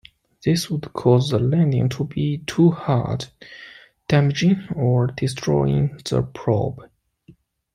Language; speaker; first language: English; non-native, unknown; Chinese